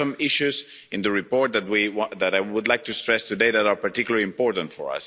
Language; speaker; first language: English; non-native, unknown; Spanish